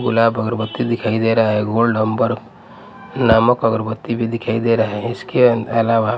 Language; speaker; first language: Hindi; non-native, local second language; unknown